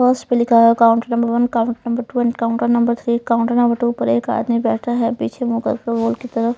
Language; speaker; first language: Hindi; non-native, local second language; Punjabi